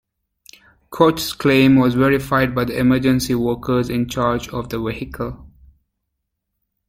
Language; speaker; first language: English; native; English